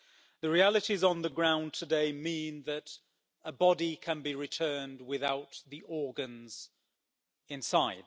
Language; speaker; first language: English; native; English